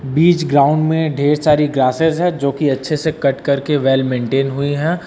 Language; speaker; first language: Hindi; native; Hindi